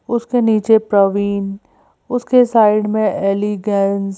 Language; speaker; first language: Hindi; native; Hindi